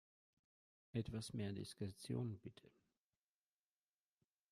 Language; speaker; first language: German; non-native, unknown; Russian